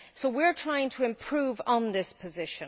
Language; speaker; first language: English; native; English